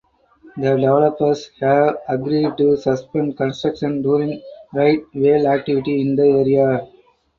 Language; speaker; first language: English; non-native, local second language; Tamil